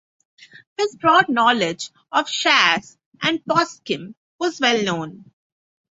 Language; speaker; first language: English; non-native, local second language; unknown